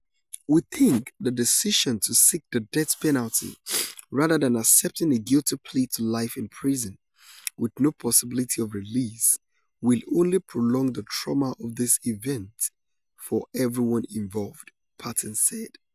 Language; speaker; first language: English; non-native, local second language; Yoruba